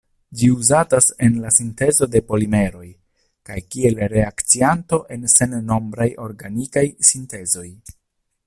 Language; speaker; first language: Esperanto; non-native, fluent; Italian